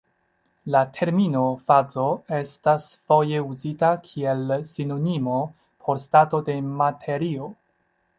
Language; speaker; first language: Esperanto; non-native, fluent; Chinese